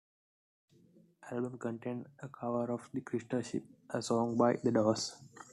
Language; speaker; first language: English; non-native, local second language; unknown